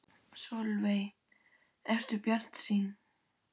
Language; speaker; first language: Icelandic; native; Icelandic